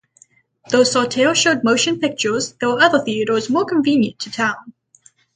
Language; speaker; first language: English; native; English